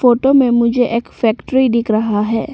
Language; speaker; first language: Hindi; non-native, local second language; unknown